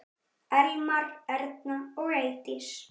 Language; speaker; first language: Icelandic; native; Icelandic